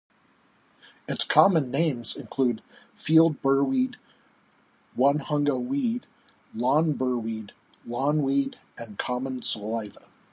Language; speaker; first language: English; native; English